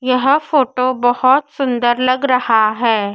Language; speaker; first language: Hindi; native; Hindi